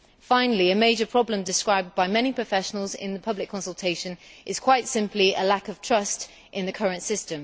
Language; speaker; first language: English; native; English